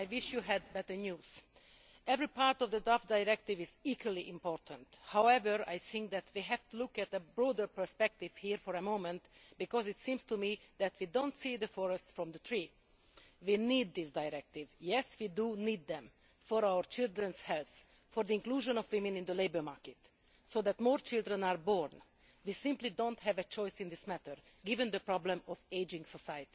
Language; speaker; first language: English; non-native, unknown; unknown